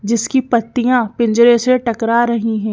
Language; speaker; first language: Hindi; native; Hindi